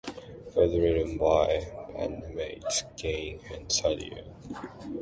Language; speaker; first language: English; non-native, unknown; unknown